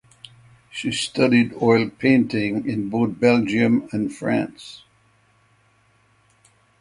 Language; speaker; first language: English; native; English